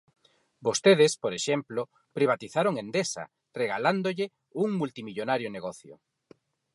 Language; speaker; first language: Galician; non-native, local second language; Spanish